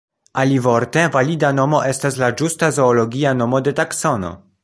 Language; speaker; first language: Esperanto; non-native, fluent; Polish